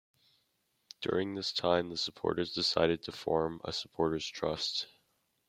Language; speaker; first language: English; native; English